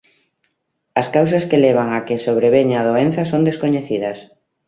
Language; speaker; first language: Galician; native; Galician